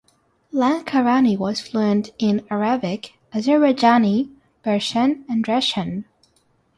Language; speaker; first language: English; non-native, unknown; Russian